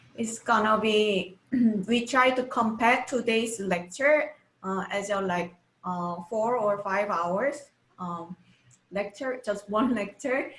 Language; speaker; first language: English; non-native, fluent; Korean